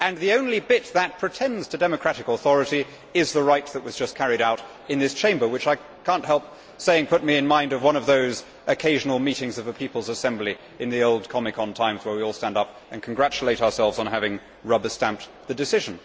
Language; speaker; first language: English; native; English